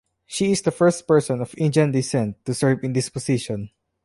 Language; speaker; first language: English; non-native, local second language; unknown